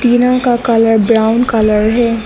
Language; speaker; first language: Hindi; non-native, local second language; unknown